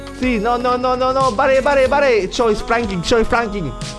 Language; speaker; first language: English; non-native, learner; French